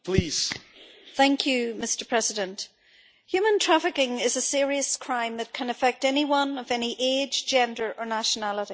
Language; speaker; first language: English; native; English